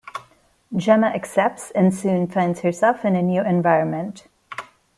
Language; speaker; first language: English; non-native, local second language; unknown